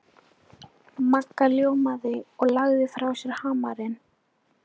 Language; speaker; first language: Icelandic; non-native, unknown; Polish